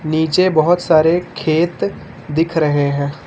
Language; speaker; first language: Hindi; native; Hindi